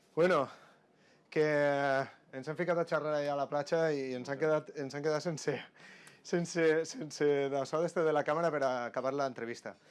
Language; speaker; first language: Catalan; native; Catalan